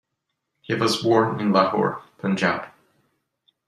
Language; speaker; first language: English; non-native, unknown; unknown